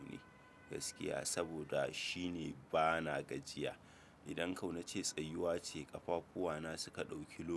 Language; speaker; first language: Hausa; native; Hausa